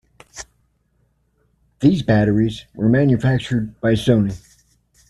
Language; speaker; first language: English; native; English